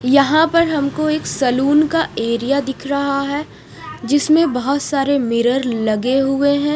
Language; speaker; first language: Hindi; non-native, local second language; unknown